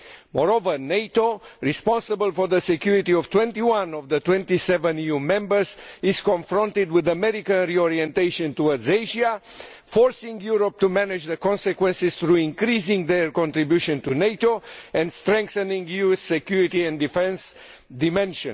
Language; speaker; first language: English; non-native, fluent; Romanian